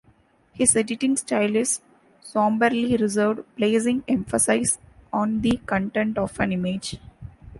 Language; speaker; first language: English; non-native, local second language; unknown